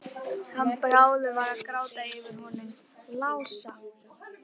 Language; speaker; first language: Icelandic; native; Icelandic